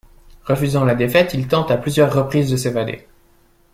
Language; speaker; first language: French; native; French